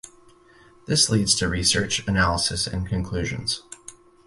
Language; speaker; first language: English; native; English